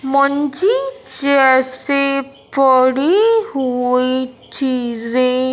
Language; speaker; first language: Hindi; non-native, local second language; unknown